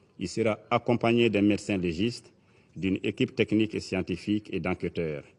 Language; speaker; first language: French; non-native, local second language; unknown